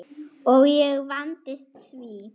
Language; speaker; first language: Icelandic; non-native, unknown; German